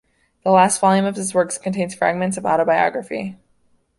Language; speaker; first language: English; native; English